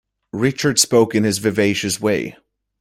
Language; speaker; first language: English; native; English